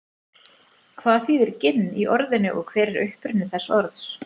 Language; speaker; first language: Icelandic; native; Icelandic